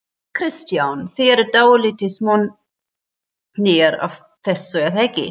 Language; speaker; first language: Icelandic; non-native, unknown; German